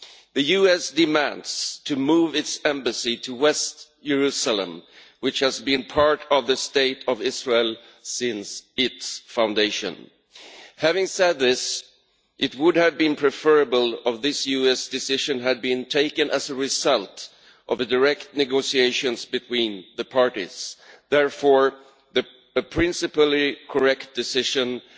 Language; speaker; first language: English; non-native, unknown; Swedish